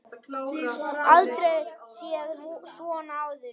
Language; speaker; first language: Icelandic; native; Icelandic